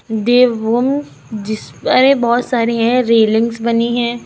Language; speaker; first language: Hindi; native; Hindi